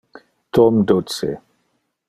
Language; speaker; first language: Interlingua; non-native, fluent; Dutch